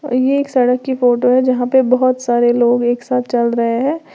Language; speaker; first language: Hindi; native; Hindi